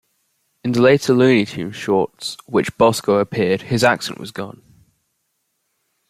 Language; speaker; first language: English; native; English